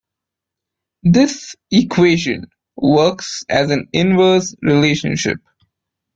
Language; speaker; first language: English; non-native, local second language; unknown